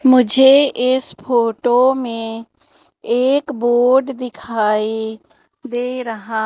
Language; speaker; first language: Hindi; native; Hindi